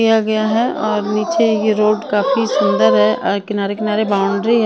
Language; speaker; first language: Hindi; non-native, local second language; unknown